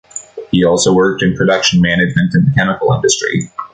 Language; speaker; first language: English; native; English